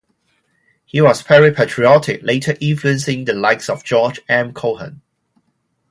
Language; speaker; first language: English; non-native, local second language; Cantonese